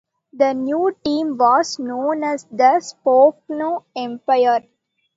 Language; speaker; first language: English; non-native, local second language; Tamil